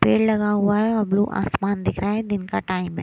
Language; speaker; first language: Hindi; non-native, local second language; Punjabi